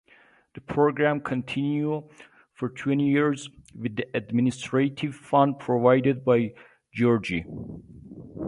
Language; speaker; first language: English; native; English